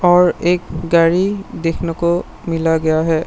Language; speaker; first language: Hindi; non-native, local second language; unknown